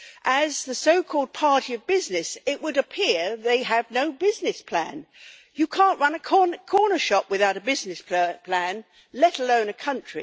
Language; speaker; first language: English; native; English